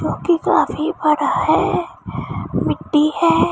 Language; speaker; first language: Hindi; non-native, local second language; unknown